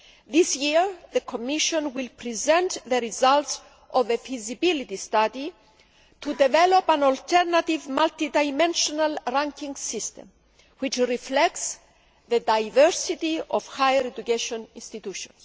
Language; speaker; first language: English; non-native, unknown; Greek